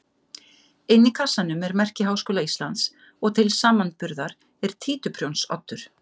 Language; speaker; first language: Icelandic; native; Icelandic